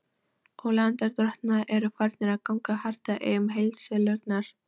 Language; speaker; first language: Icelandic; non-native, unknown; Polish